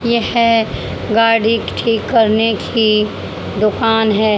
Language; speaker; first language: Hindi; native; Hindi